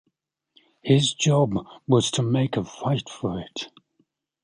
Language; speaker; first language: English; native; English